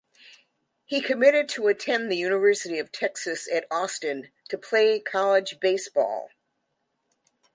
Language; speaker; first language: English; native; English